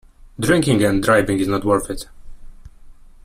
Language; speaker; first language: English; non-native, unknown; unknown